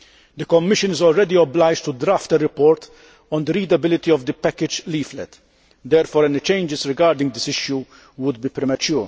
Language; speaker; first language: English; non-native, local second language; Maltese